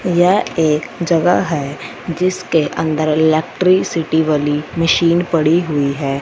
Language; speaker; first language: Hindi; non-native, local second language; Punjabi